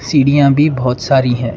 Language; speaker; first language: Hindi; non-native, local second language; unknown